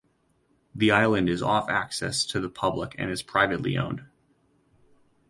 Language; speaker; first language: English; native; English